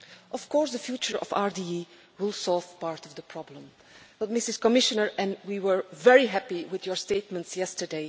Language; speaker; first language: English; non-native, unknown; Dutch